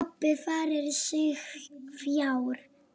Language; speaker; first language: Icelandic; non-native, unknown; Polish